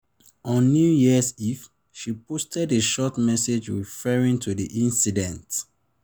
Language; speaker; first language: English; non-native, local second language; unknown